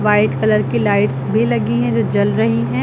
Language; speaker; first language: Hindi; native; Hindi